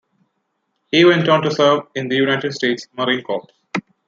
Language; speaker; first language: English; non-native, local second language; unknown